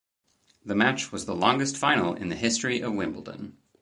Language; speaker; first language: English; native; English